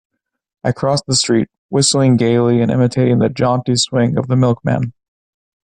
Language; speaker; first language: English; native; English